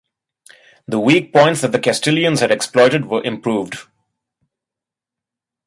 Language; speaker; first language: English; non-native, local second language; Bangla